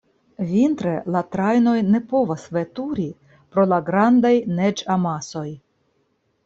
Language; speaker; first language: Esperanto; non-native, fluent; Russian